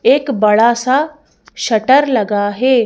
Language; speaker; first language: Hindi; native; Hindi